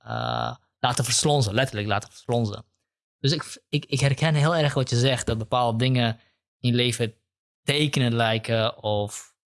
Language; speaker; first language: Dutch; early bilingual, other home language; Kurdish